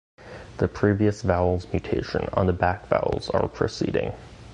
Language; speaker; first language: English; native; English